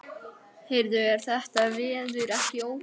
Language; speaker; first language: Icelandic; native; Icelandic